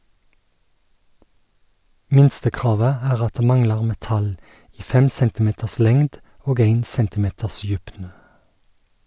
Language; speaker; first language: Norwegian; native; Norwegian